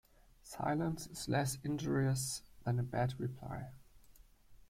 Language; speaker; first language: English; non-native, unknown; German